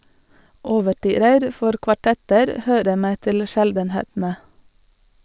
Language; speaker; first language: Norwegian; non-native, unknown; Latvian